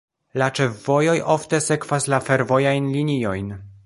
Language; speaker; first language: Esperanto; non-native, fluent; Polish